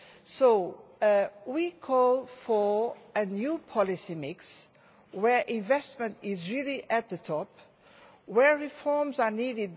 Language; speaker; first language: English; non-native, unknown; Portuguese